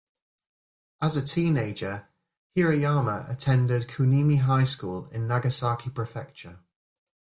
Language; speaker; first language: English; native; English